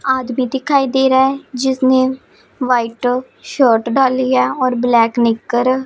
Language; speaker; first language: Hindi; non-native, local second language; Punjabi